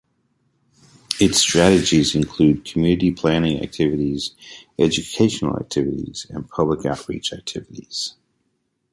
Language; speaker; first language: English; native; English